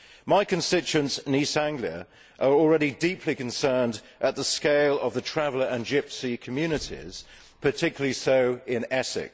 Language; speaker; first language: English; native; English